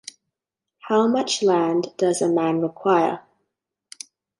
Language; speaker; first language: English; native; English